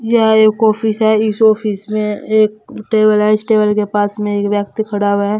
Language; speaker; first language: Hindi; native; Hindi